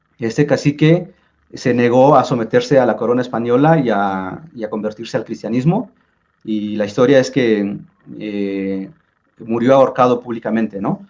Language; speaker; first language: Spanish; non-native, local second language; Zapotec